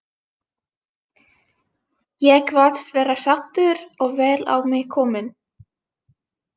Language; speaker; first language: Icelandic; non-native, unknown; Finnish